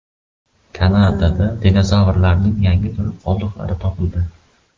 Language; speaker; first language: Uzbek; native; Uzbek